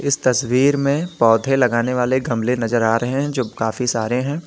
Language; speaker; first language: Hindi; native; Hindi